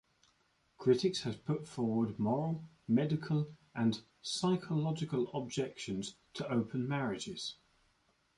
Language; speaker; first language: English; native; English